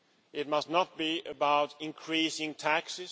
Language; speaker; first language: English; non-native, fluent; Swedish